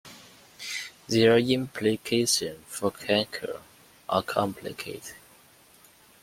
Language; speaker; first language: English; non-native, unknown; Chinese